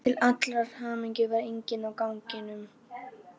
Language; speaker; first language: Icelandic; native; Icelandic